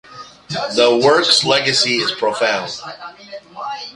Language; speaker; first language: English; native; English